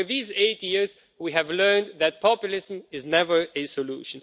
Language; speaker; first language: English; non-native, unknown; Romanian